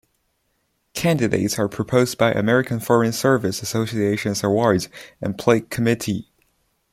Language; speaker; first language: English; non-native, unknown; Chinese